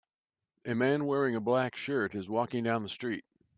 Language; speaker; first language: English; native; English